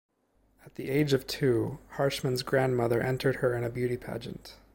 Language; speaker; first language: English; native; English